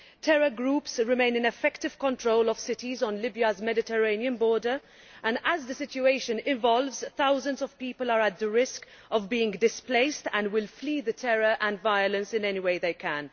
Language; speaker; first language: English; non-native, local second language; Maltese